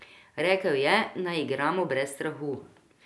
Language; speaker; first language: Slovenian; non-native, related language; Croatian